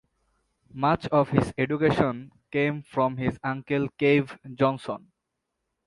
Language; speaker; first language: English; non-native, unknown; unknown